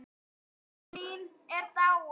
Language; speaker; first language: Icelandic; native; Icelandic